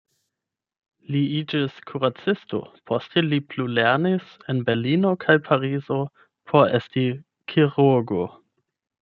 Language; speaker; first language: Esperanto; non-native, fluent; German